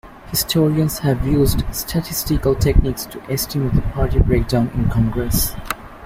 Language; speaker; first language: English; native; English